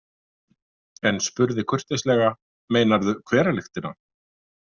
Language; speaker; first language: Icelandic; native; Icelandic